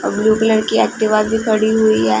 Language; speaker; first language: Hindi; non-native, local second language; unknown